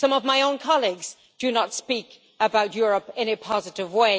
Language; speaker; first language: English; native; English